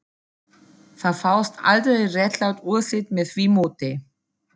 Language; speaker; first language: Icelandic; non-native, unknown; German